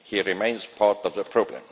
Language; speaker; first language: English; non-native, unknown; Estonian